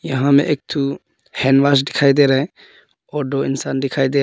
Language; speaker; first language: Hindi; early bilingual, other home language; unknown